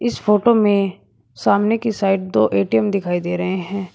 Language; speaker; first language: Hindi; native; Hindi